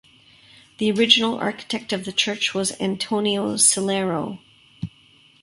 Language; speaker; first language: English; native; English